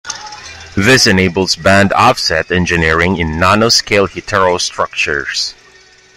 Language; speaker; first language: English; non-native, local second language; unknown